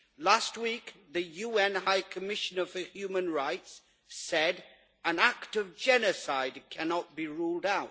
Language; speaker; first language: English; native; English